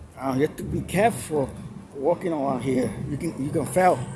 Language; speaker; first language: English; non-native, local second language; Spanish